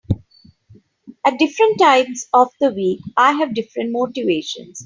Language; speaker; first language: English; non-native, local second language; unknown